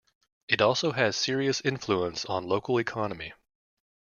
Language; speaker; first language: English; native; English